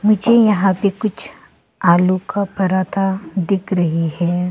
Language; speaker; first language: Hindi; non-native, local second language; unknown